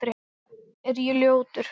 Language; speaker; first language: Icelandic; non-native, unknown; English